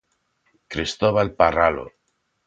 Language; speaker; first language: Galician; non-native, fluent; Spanish